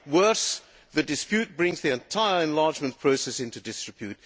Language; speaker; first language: English; non-native, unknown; Hungarian